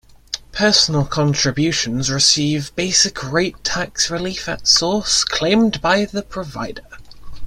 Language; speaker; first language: English; native; English